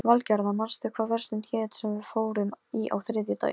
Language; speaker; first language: Icelandic; non-native, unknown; Polish